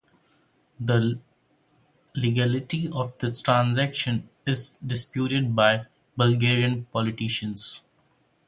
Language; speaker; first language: English; non-native, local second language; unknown